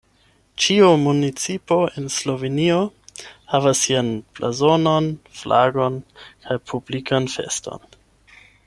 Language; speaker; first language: Esperanto; non-native, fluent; German